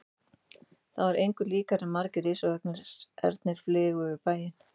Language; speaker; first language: Icelandic; native; Icelandic